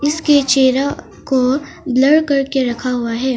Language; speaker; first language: Hindi; non-native, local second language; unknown